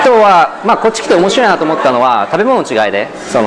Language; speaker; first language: Japanese; native; Japanese